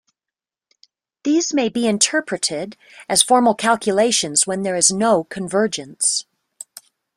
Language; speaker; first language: English; native; English